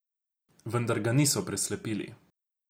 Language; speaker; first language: Slovenian; non-native, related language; Croatian